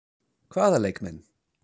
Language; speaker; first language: Icelandic; non-native, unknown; English